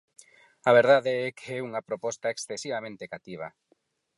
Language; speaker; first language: Galician; non-native, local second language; Spanish